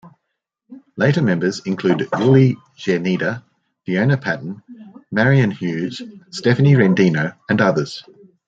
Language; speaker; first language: English; native; English